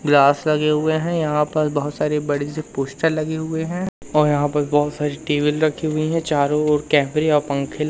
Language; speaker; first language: Hindi; native; Hindi